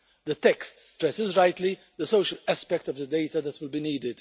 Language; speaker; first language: English; non-native, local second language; Maltese